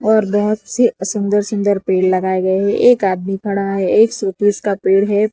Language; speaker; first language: Hindi; non-native, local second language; Gujarati